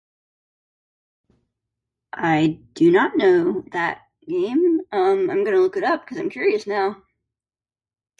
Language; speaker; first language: English; native; English